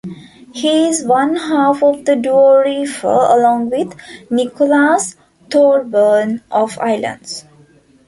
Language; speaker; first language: English; non-native, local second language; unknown